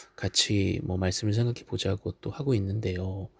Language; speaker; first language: Korean; native; Korean